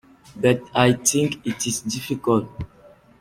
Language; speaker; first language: English; non-native, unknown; French